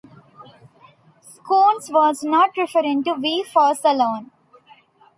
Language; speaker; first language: English; non-native, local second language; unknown